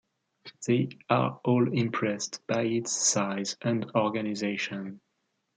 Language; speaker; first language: English; non-native, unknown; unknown